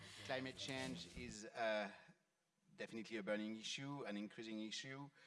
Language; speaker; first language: English; non-native, fluent; French